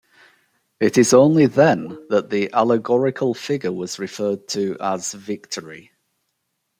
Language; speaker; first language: English; native; English